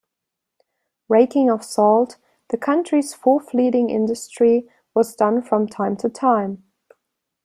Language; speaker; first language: English; non-native, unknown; German